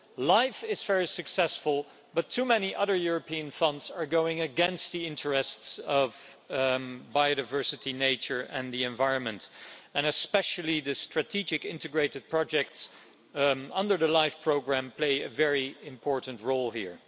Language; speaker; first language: English; non-native, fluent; Dutch